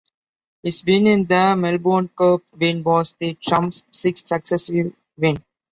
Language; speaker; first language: English; non-native, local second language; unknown